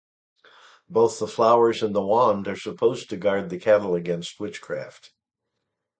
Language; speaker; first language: English; native; English